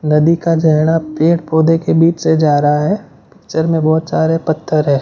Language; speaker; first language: Hindi; non-native, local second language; Gujarati